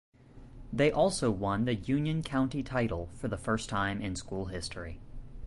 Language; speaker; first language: English; native; English